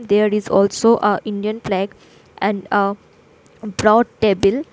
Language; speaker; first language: English; non-native, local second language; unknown